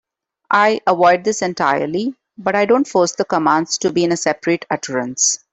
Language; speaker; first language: English; non-native, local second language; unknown